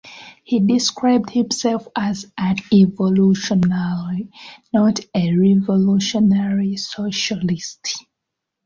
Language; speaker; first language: English; non-native, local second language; Ganda